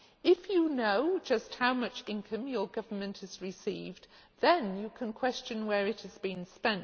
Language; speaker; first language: English; native; English